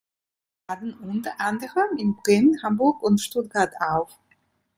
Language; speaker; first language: German; non-native, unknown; Italian